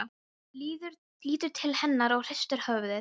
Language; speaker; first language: Icelandic; non-native, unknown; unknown